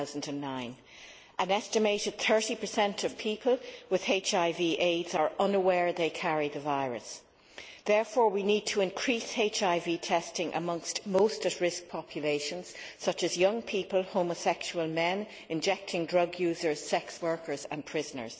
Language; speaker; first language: English; native; English